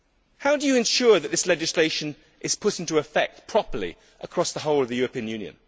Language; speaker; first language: English; native; English